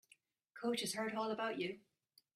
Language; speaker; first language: English; native; English